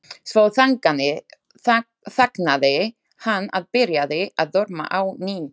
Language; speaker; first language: Icelandic; non-native, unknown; Slovak